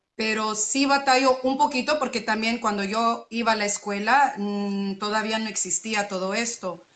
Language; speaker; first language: Spanish; early bilingual, other home language; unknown